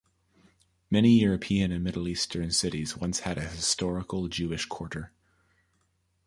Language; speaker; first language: English; native; English